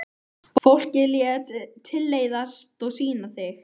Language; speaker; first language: Icelandic; native; Icelandic